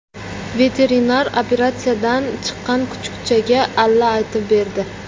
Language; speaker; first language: Uzbek; native; Uzbek